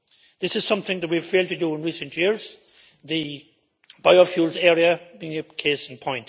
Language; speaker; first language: English; native; English